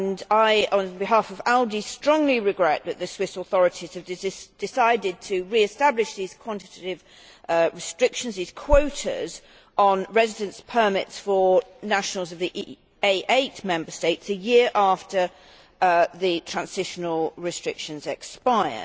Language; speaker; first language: English; native; English